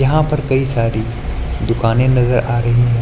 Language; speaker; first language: Hindi; native; Hindi